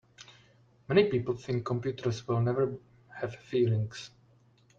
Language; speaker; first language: English; non-native, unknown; Czech